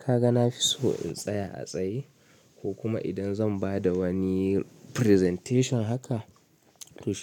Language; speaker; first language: Hausa; native; Hausa